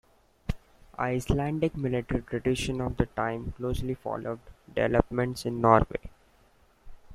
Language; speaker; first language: English; non-native, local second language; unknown